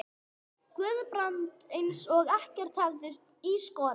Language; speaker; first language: Icelandic; non-native, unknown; English